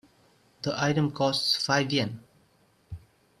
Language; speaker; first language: English; non-native, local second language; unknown